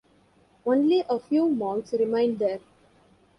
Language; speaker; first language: English; non-native, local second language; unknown